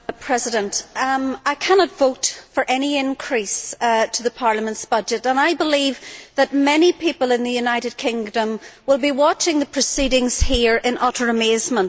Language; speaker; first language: English; native; English